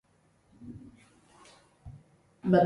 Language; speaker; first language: English; native; English